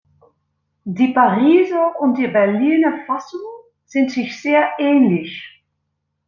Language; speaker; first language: German; non-native, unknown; Dutch